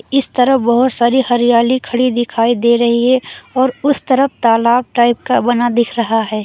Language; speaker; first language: Hindi; native; Hindi